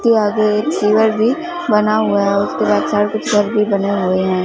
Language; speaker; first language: Hindi; non-native, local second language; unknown